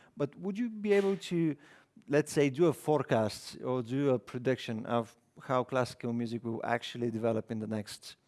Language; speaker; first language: English; non-native, fluent; Bulgarian